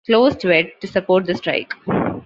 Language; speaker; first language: English; non-native, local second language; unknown